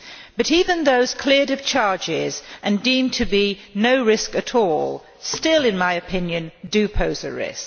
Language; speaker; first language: English; non-native, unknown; Polish